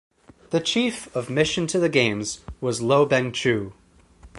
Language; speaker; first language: English; native; English